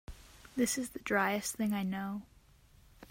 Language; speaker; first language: English; native; English